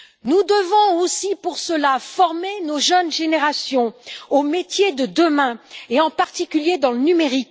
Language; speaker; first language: French; native; French